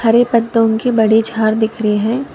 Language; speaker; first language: Hindi; non-native, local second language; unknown